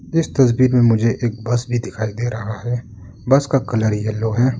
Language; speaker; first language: Hindi; non-native, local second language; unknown